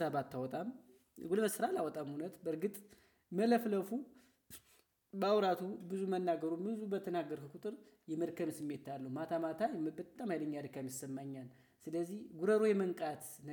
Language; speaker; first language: Amharic; native; Amharic